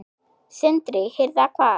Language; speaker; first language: Icelandic; non-native, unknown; German